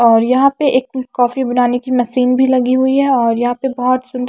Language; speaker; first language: Hindi; non-native, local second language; Punjabi